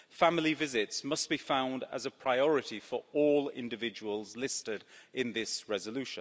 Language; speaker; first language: English; native; English